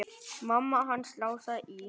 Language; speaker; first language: Icelandic; non-native, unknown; Vietnamese